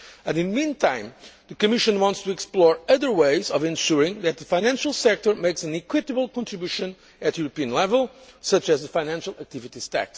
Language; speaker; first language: English; non-native, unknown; Portuguese